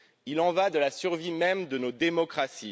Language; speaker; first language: French; native; French